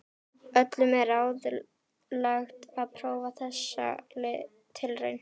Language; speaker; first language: Icelandic; native; Icelandic